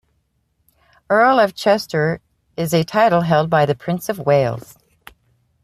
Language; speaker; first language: English; native; English